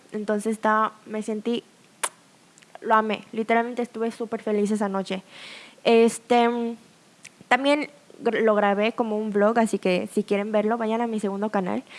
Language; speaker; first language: Spanish; early bilingual, other home language; Korean